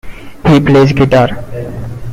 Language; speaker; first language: English; non-native, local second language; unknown